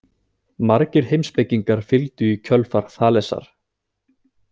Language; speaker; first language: Icelandic; native; Icelandic